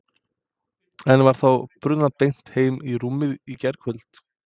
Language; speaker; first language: Icelandic; non-native, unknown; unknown